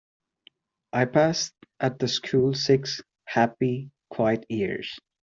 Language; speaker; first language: English; non-native, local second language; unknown